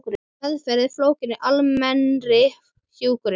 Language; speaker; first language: Icelandic; native; Icelandic